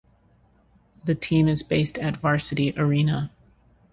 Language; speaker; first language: English; native; English